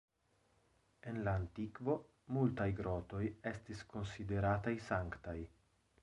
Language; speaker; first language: Esperanto; non-native, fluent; Italian